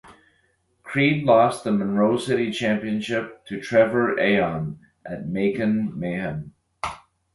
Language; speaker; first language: English; native; English